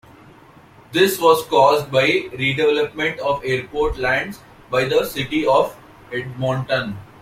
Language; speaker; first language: English; non-native, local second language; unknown